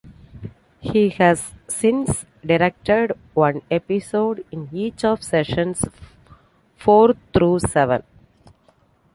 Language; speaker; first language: English; non-native, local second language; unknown